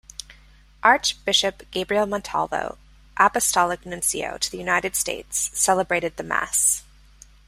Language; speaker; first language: English; native; English